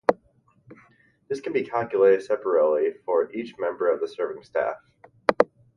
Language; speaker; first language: English; native; English